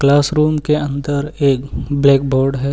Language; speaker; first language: Hindi; native; Hindi